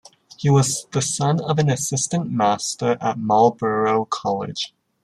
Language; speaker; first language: English; native; English